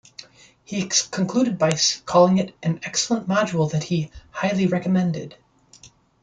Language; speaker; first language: English; native; English